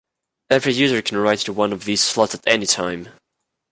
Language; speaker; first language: English; non-native, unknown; French